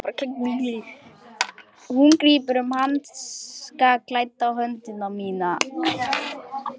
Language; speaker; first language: Icelandic; non-native, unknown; Lithuanian